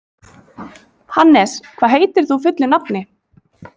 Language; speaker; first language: Icelandic; native; Icelandic